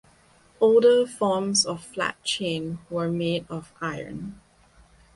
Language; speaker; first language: English; non-native, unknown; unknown